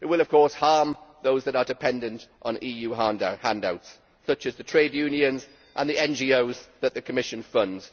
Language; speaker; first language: English; native; English